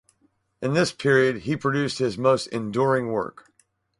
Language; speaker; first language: English; native; English